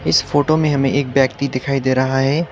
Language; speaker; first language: Hindi; non-native, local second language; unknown